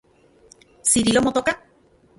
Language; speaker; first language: Central Puebla Nahuatl; non-native, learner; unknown